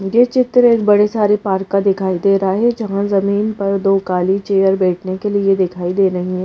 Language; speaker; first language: Hindi; native; Hindi